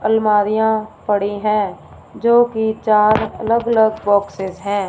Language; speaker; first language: Hindi; non-native, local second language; Punjabi